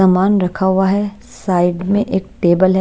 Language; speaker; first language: Hindi; non-native, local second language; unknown